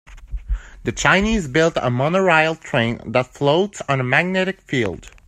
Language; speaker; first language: English; native; English